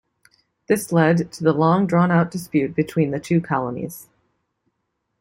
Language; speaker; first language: English; native; English